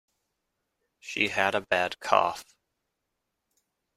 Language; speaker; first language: English; native; English